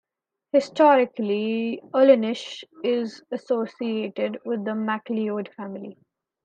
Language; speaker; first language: English; non-native, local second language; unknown